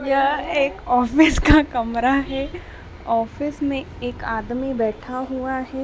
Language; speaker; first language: Hindi; native; Hindi